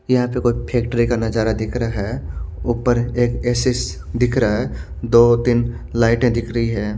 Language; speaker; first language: Hindi; native; Hindi